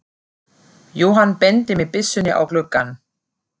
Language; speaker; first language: Icelandic; non-native, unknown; German